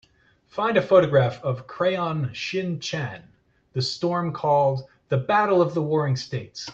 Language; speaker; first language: English; native; English